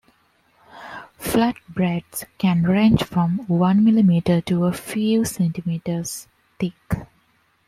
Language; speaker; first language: English; non-native, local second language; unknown